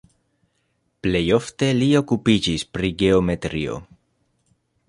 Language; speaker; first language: Esperanto; non-native, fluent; Spanish